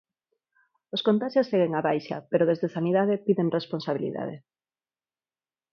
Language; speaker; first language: Galician; non-native, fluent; Spanish